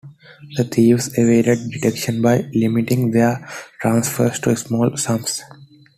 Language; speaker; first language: English; non-native, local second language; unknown